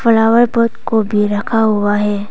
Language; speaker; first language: Hindi; non-native, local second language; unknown